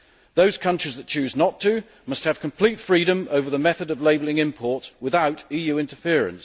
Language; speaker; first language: English; native; English